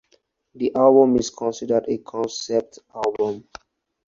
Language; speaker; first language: English; non-native, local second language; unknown